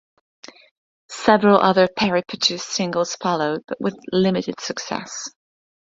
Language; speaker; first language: English; non-native, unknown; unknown